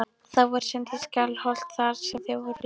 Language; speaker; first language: Icelandic; non-native, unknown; Polish